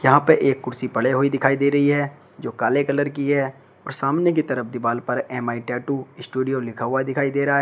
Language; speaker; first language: Hindi; native; Hindi